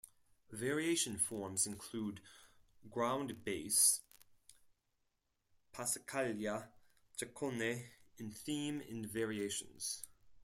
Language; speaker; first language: English; non-native, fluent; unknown